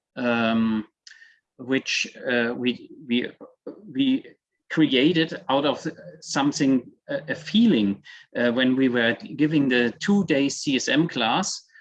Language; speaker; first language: English; non-native, fluent; German